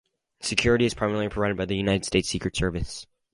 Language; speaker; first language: English; native; English